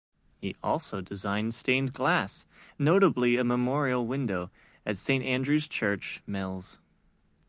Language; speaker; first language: English; native; English